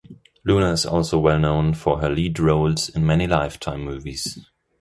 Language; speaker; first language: English; non-native, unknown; German